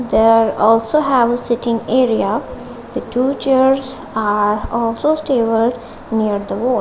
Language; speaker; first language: English; non-native, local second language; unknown